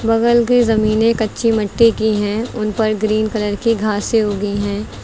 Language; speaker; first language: Hindi; native; Hindi